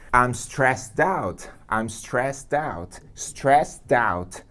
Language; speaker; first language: English; non-native, fluent; Portuguese